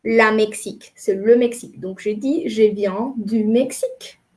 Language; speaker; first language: French; non-native, fluent; Spanish